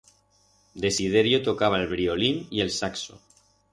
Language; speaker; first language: Aragonese; non-native, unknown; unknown